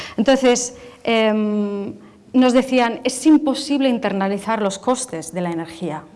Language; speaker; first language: Spanish; non-native, related language; Italian